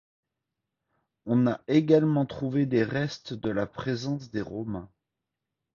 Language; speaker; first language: French; native; French